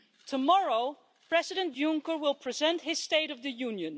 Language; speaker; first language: English; non-native, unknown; Dutch